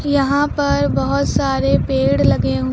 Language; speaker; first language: Hindi; native; Hindi